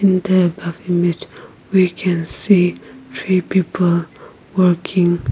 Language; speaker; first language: English; non-native, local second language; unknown